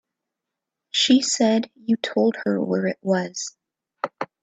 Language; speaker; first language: English; native; English